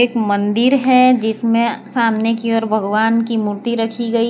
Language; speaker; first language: Hindi; non-native, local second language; Gujarati